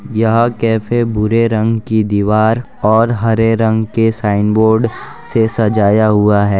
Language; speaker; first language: Hindi; non-native, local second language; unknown